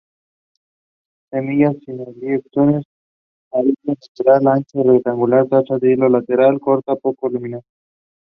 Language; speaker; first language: English; non-native, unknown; Spanish